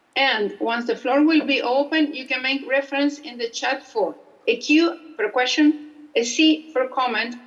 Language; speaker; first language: English; non-native, fluent; Spanish